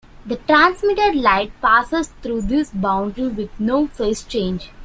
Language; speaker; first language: English; non-native, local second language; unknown